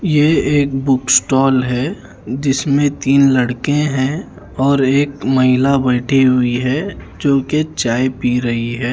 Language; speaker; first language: Hindi; native; Hindi